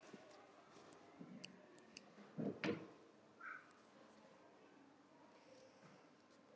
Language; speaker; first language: Icelandic; non-native, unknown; German